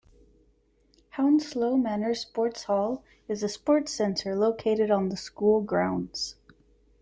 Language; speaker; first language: English; native; English